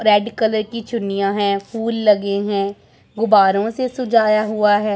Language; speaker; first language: Hindi; non-native, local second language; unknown